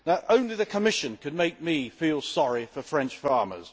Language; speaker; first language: English; native; English